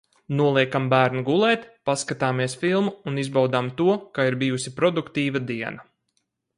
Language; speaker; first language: Latvian; native; Latvian